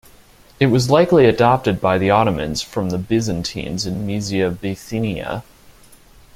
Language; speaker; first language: English; native; English